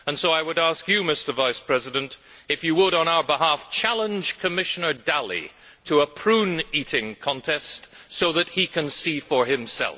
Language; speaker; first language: English; native; English